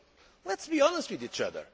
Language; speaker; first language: English; non-native, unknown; Portuguese